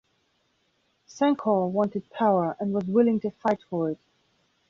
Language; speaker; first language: English; non-native, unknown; Belarusian